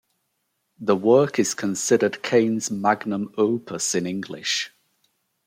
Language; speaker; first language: English; native; English